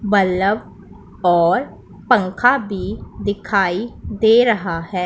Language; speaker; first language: Hindi; non-native, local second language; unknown